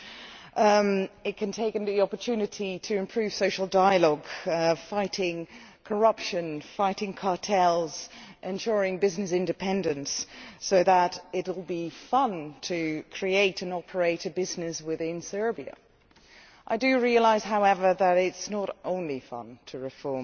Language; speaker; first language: English; non-native, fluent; Dutch